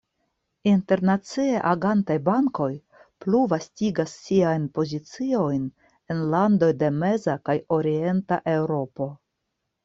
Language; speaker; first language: Esperanto; non-native, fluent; Russian